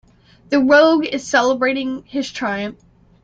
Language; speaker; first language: English; native; English